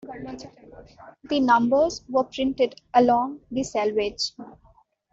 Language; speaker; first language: English; non-native, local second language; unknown